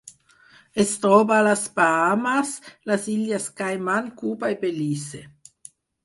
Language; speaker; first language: Catalan; non-native, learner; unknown